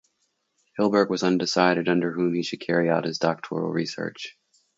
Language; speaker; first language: English; native; English